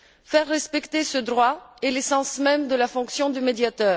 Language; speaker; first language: French; non-native, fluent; Bulgarian